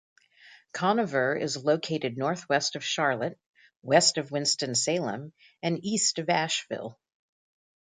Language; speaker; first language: English; native; English